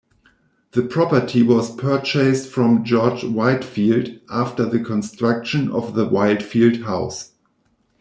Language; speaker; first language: English; non-native, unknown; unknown